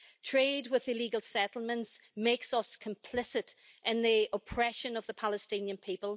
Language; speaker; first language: English; native; English